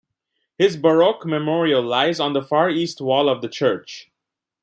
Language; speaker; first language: English; non-native, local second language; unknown